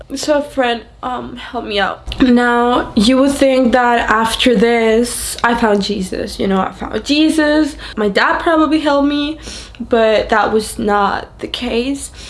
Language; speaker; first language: English; non-native, fluent; Spanish